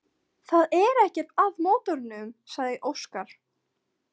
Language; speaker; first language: Icelandic; non-native, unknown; Polish